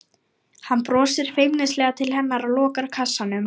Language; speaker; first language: Icelandic; non-native, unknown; Lithuanian